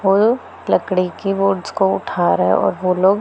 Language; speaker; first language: Hindi; non-native, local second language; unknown